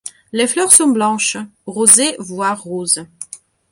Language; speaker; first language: French; non-native, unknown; Belarusian